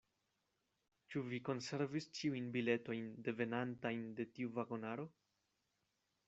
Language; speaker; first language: Esperanto; non-native, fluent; Spanish